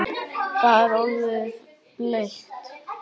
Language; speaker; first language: Icelandic; native; Icelandic